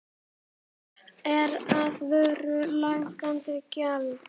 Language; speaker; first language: Icelandic; native; Icelandic